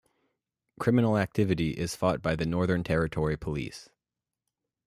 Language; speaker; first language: English; native; English